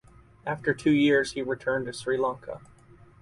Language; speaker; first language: English; native; English